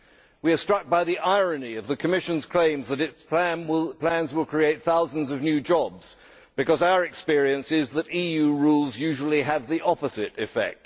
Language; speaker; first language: English; native; English